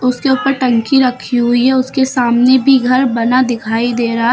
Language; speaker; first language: Hindi; native; Hindi